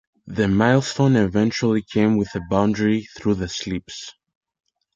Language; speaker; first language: English; non-native, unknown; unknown